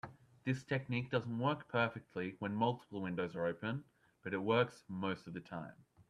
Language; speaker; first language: English; native; English